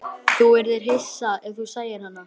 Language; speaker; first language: Icelandic; native; Icelandic